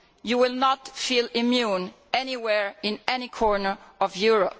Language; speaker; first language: English; non-native, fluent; Italian